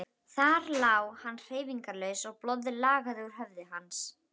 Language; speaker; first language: Icelandic; native; Icelandic